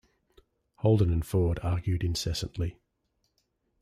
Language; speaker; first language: English; native; English